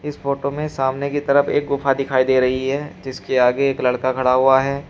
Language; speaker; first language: Hindi; native; Hindi